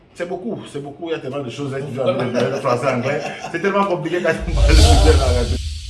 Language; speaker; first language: French; non-native, local second language; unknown